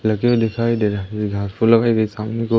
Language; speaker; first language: Hindi; native; Hindi